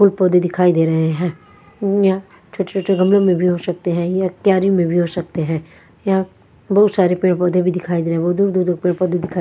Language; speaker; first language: Hindi; non-native, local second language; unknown